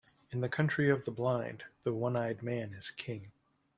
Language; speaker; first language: English; native; English